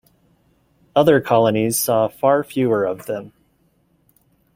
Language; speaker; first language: English; native; English